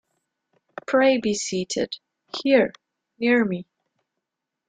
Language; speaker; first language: English; non-native, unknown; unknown